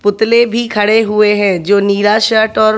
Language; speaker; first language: Hindi; native; Hindi